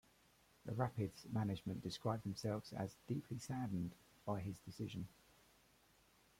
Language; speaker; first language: English; native; English